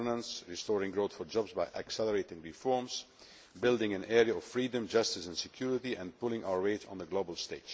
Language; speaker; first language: English; non-native, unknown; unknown